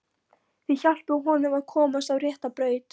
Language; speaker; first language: Icelandic; non-native, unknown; Polish